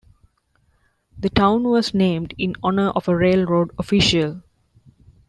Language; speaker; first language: English; non-native, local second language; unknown